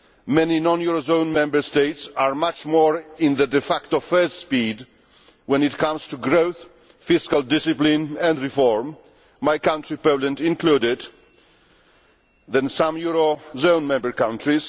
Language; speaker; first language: English; non-native, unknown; Polish